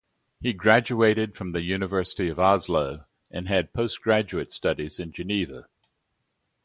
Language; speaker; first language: English; native; English